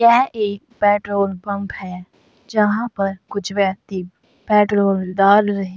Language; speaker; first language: Hindi; native; Hindi